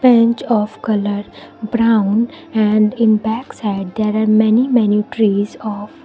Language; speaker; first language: English; non-native, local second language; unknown